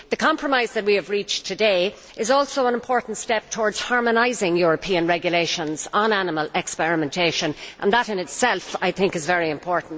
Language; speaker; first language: English; native; English